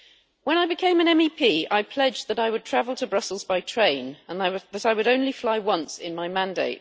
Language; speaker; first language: English; native; English